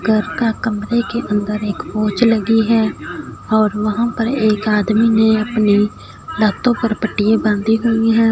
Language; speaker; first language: Hindi; non-native, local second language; Punjabi